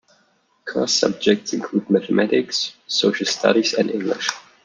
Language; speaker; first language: English; non-native, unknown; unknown